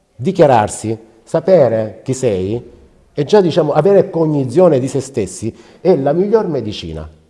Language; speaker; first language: Italian; native; Italian